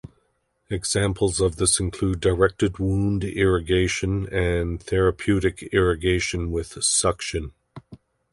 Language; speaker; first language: English; native; English